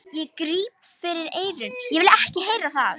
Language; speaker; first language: Icelandic; non-native, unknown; Romanian